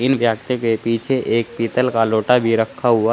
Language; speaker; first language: Hindi; native; Hindi